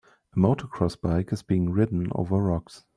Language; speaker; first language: English; non-native, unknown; German